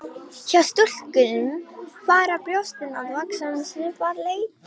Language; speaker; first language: Icelandic; non-native, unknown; Romanian